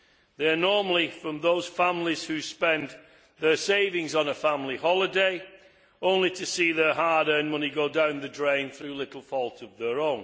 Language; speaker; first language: English; native; English